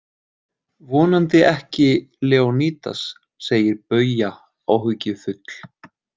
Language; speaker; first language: Icelandic; native; Icelandic